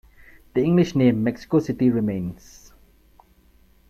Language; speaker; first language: English; non-native, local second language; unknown